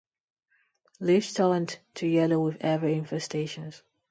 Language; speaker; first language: English; non-native, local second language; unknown